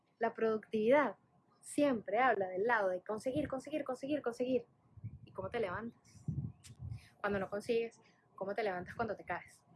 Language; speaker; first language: Spanish; native; Spanish